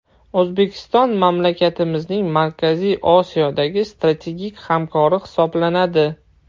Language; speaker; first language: Uzbek; non-native, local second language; Russian